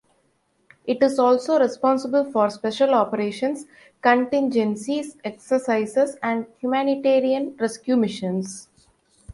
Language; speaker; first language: English; non-native, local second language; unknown